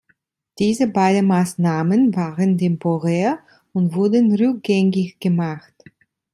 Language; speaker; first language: German; non-native, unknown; Italian